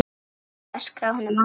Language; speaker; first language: Icelandic; native; Icelandic